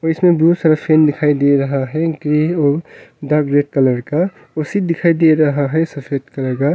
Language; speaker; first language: Hindi; non-native, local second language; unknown